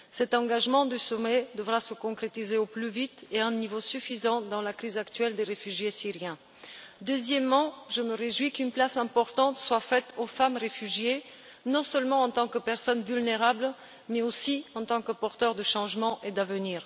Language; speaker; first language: French; non-native, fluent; Bulgarian